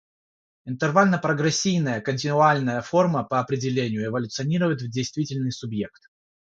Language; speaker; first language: Russian; non-native, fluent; Georgian